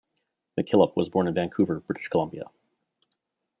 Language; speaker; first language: English; native; English